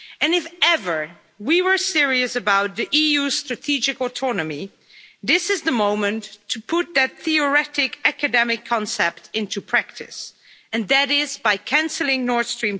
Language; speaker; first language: English; non-native, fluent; Dutch